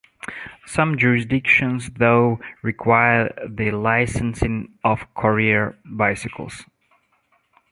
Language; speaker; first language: English; non-native, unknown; Russian